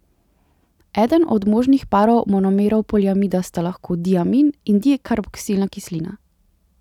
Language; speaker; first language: Slovenian; native; Slovenian